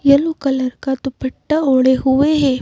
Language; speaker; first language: Hindi; native; Hindi